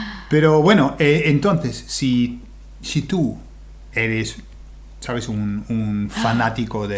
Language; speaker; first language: Spanish; non-native, fluent; English